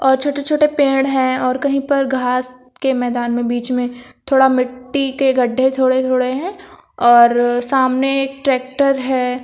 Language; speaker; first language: Hindi; native; Hindi